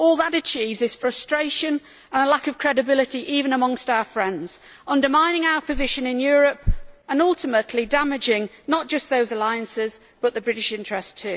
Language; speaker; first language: English; native; English